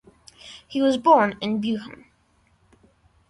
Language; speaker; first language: English; non-native, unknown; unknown